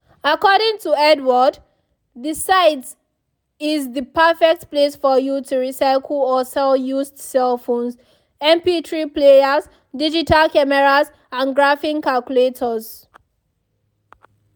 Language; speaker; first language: English; non-native, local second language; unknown